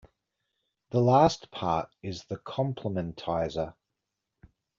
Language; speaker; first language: English; native; English